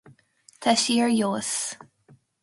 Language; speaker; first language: Irish; non-native, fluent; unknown